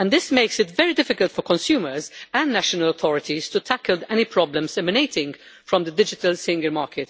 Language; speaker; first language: English; non-native, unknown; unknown